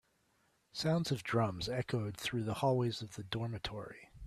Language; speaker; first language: English; native; English